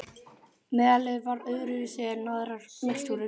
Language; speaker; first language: Icelandic; native; Icelandic